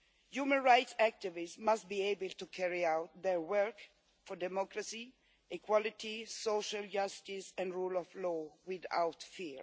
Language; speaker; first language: English; non-native, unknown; Swedish